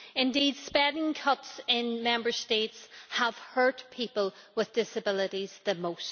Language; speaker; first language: English; native; English